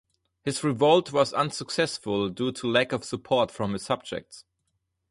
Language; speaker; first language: English; non-native, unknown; German